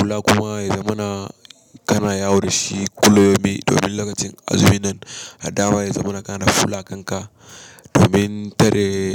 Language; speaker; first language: Hausa; native; Hausa